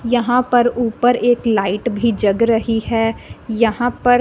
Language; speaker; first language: Hindi; non-native, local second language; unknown